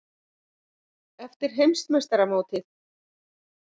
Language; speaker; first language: Icelandic; native; Icelandic